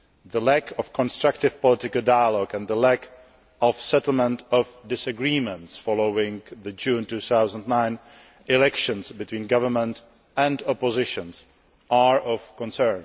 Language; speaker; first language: English; non-native, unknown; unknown